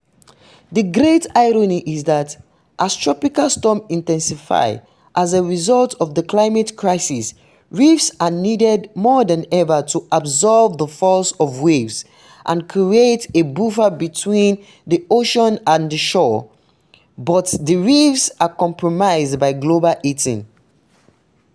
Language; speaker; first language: English; non-native, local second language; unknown